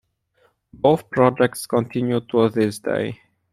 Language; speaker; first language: English; non-native, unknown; Polish